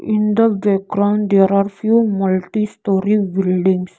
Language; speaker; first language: English; non-native, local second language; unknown